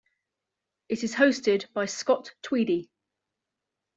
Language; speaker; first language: English; native; English